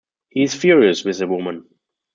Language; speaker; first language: English; non-native, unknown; German